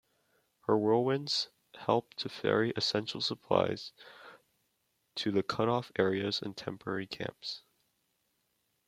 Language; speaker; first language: English; native; English